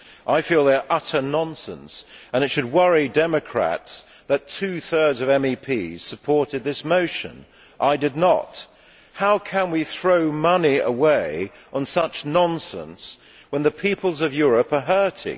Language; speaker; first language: English; native; English